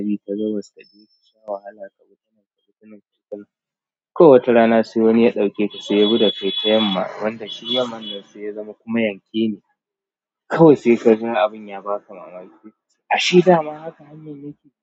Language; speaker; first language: Hausa; native; Hausa